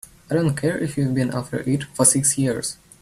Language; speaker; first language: English; native; English